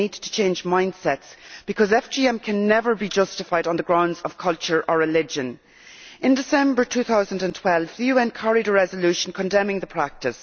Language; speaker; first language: English; native; English